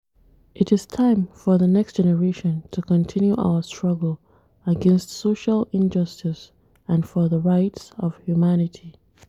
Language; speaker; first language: English; non-native, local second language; Hausa